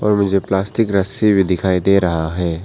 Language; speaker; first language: Hindi; non-native, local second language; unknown